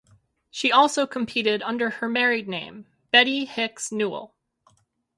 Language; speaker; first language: English; native; English